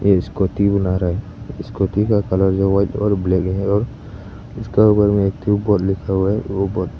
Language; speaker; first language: Hindi; early bilingual, other home language; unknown